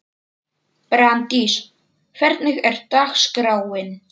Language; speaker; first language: Icelandic; non-native, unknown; Polish